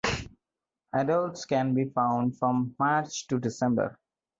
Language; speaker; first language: English; non-native, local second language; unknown